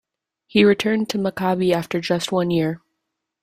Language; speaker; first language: English; native; English